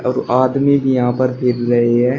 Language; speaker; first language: Hindi; native; Hindi